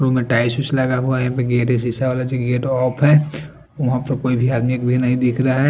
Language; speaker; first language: Hindi; non-native, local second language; Bhojpuri